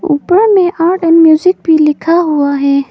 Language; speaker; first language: Hindi; non-native, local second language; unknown